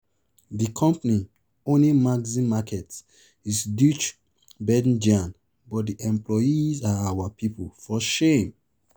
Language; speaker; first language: English; non-native, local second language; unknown